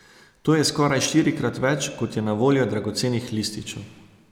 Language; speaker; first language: Slovenian; native; Slovenian